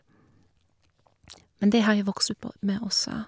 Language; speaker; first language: Norwegian; non-native, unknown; English